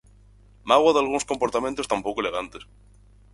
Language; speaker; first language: Galician; native; Galician